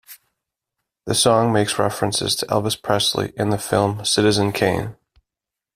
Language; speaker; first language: English; native; English